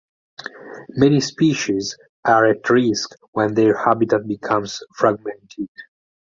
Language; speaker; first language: English; non-native, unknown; Italian